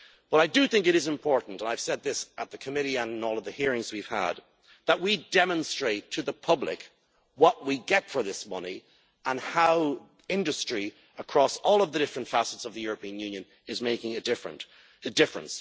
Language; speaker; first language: English; native; English